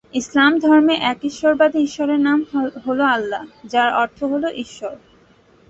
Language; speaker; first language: Bangla; native; Bangla